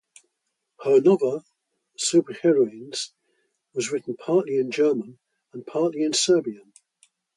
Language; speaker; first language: English; native; English